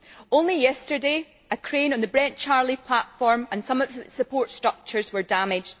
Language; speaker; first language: English; native; English